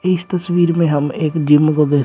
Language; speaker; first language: Hindi; native; Hindi